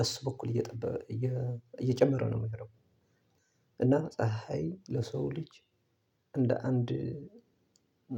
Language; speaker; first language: Amharic; non-native, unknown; Tigrinya